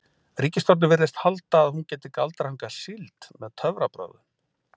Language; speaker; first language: Icelandic; native; Icelandic